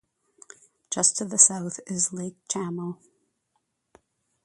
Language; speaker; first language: English; native; English